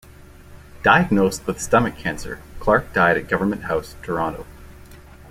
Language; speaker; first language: English; native; English